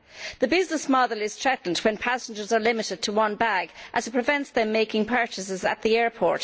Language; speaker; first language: English; native; English